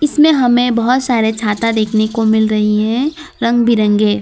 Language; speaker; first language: Hindi; non-native, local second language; Gujarati